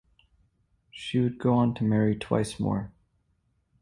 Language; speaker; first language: English; native; English